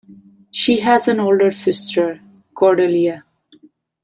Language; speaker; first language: English; non-native, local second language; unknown